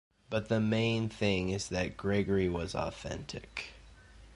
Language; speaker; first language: English; native; English